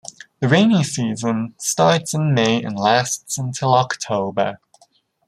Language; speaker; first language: English; native; English